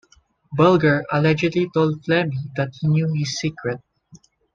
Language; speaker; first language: English; non-native, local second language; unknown